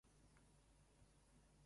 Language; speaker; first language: English; native; English